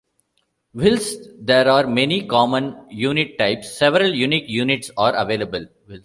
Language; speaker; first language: English; non-native, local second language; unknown